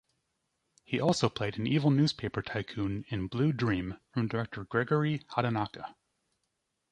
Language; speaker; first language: English; native; English